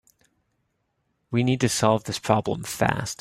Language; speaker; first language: English; native; English